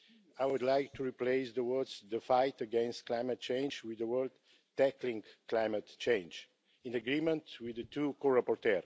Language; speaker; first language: English; non-native, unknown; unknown